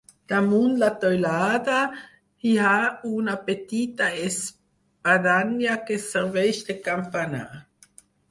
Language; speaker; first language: Catalan; non-native, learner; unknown